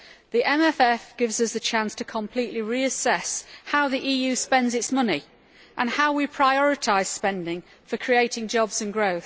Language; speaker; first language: English; native; English